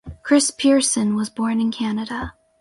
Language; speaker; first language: English; native; English